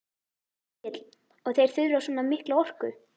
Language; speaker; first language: Icelandic; native; Icelandic